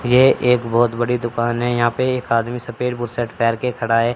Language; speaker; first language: Hindi; native; Hindi